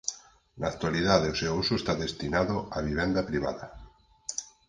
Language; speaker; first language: Galician; native; Galician